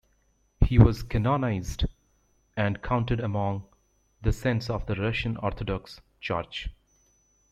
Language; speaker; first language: English; native; English